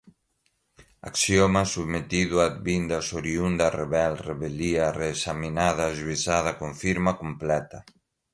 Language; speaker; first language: Portuguese; non-native, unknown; Galician